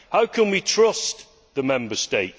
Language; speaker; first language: English; native; English